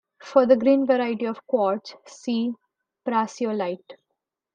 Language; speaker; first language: English; non-native, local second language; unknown